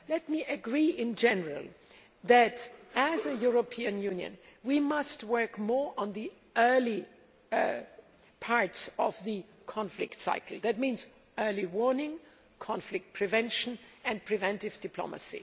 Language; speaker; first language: English; non-native, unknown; German